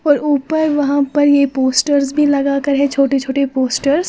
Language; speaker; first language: Hindi; native; Hindi